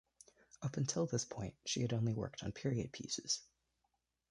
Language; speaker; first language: English; native; English